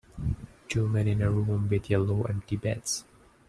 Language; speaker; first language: English; non-native, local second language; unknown